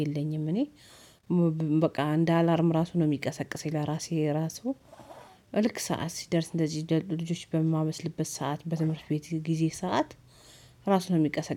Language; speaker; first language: Amharic; native; Amharic